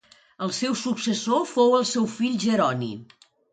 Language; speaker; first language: Catalan; native; Catalan